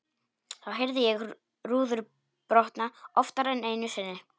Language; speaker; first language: Icelandic; non-native, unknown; Polish